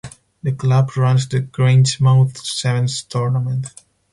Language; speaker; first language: English; non-native, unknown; Spanish